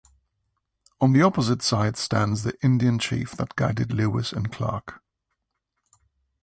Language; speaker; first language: English; native; English